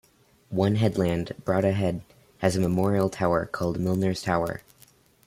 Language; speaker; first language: English; native; English